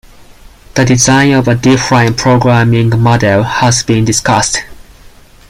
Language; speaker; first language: English; non-native, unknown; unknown